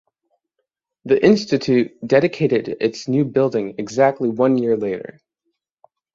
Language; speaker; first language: English; native; English